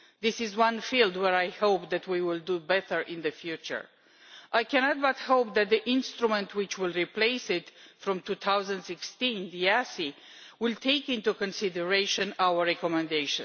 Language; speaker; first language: English; non-native, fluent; Romanian